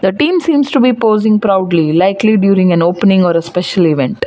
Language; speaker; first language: English; non-native, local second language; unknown